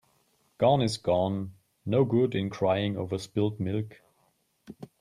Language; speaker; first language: English; non-native, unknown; German